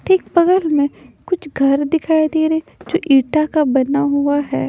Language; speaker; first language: Hindi; non-native, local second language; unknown